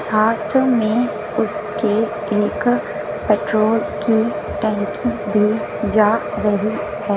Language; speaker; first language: Hindi; non-native, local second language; Punjabi